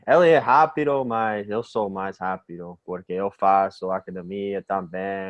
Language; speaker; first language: Portuguese; non-native, learner; English